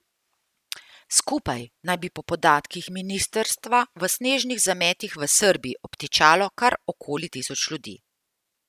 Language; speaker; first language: Slovenian; native; Slovenian